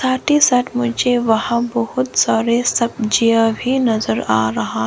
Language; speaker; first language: Hindi; non-native, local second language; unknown